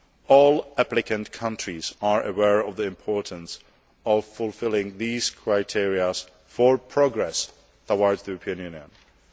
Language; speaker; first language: English; non-native, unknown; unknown